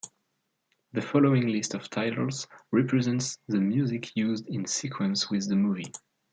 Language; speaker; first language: English; non-native, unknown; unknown